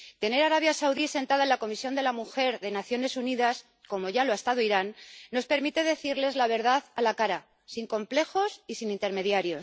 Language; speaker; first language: Spanish; native; Spanish